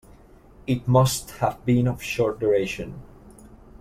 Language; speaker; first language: English; non-native, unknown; Catalan